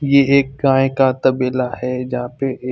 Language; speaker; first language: Hindi; non-native, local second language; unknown